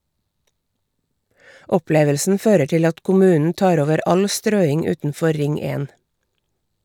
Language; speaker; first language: Norwegian; native; Norwegian